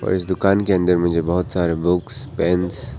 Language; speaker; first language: Hindi; non-native, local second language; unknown